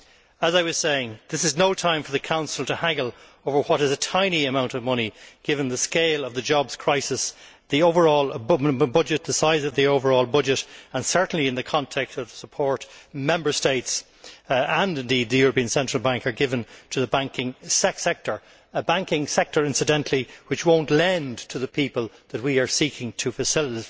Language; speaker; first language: English; native; English